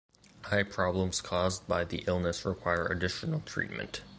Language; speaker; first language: English; native; English